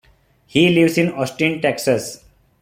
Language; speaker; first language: English; non-native, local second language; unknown